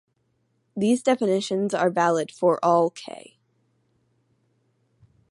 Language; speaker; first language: English; native; English